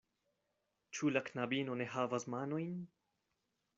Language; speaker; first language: Esperanto; non-native, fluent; Spanish